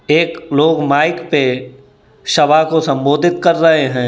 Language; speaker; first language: Hindi; native; Hindi